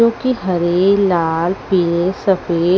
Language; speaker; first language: Hindi; native; Hindi